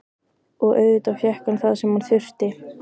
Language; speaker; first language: Icelandic; native; Icelandic